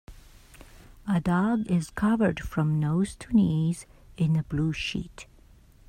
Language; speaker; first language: English; native; English